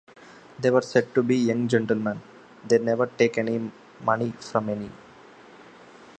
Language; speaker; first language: English; non-native, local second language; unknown